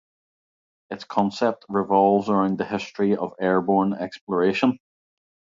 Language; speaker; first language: English; native; English